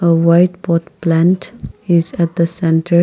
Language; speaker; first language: English; non-native, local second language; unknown